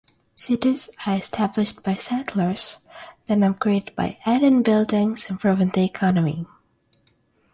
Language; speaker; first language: English; non-native, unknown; Russian